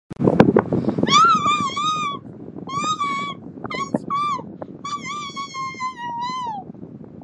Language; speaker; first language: English; native; English